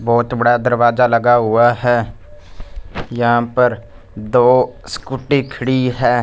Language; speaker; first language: Hindi; non-native, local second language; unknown